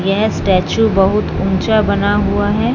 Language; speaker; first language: Hindi; non-native, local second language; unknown